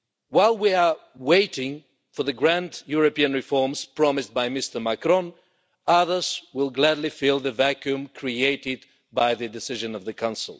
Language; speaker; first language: English; non-native, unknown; Bulgarian